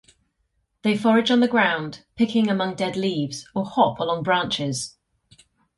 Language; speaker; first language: English; native; English